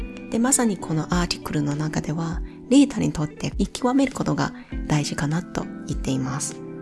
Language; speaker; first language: Japanese; non-native, fluent; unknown